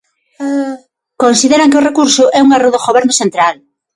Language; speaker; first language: Galician; non-native, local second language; Spanish